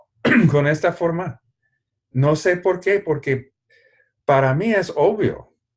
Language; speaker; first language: Spanish; non-native, fluent; English